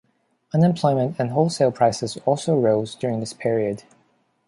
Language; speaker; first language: English; non-native, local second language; Cantonese